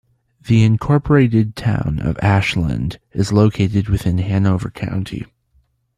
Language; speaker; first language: English; native; English